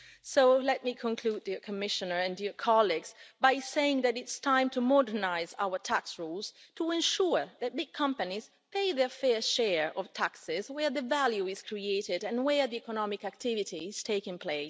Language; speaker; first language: English; non-native, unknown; Italian